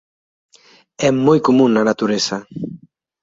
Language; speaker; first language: Galician; native; Galician